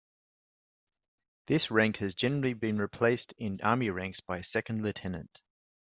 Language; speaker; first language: English; native; English